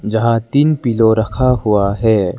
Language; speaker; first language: Hindi; non-native, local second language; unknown